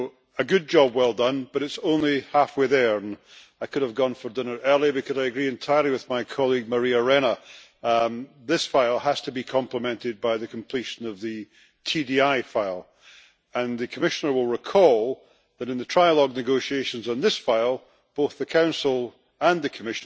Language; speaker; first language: English; native; English